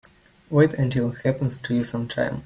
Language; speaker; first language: English; native; English